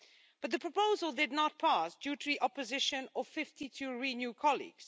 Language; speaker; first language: English; non-native, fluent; Dutch